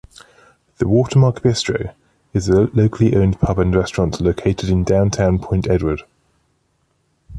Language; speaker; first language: English; native; English